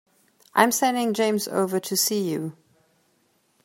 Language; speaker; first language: English; non-native, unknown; German